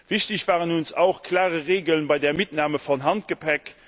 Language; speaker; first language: German; non-native, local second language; Luxembourgish